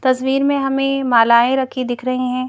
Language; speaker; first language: Hindi; native; Hindi